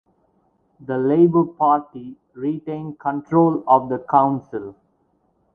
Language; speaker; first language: English; non-native, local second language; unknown